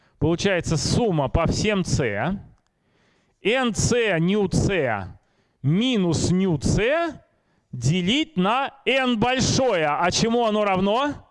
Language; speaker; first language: Russian; native; Russian